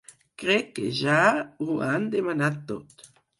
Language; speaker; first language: Catalan; non-native, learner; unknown